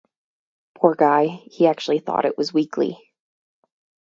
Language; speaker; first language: English; native; English